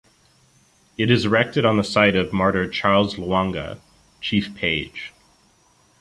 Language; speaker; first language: English; native; English